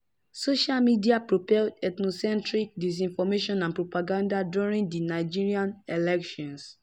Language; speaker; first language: English; non-native, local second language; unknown